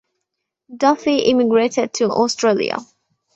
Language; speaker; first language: English; non-native, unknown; Bangla